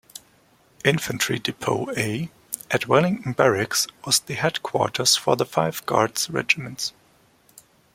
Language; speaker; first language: English; non-native, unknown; German